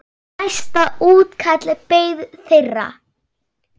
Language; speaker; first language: Icelandic; non-native, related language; Swedish